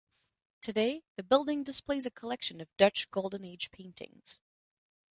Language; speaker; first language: English; non-native, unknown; French